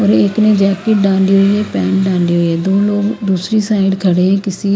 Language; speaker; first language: Hindi; native; Hindi